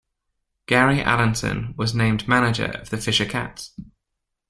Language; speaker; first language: English; native; English